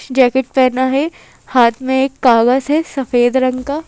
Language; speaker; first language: Hindi; native; Hindi